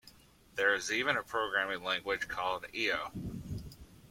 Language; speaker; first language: English; native; English